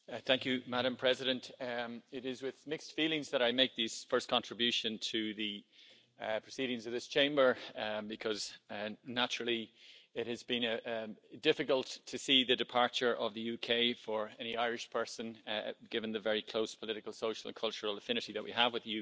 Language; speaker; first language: English; native; English